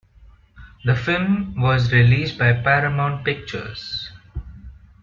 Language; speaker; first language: English; non-native, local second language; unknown